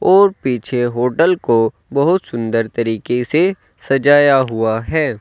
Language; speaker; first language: Hindi; native; Hindi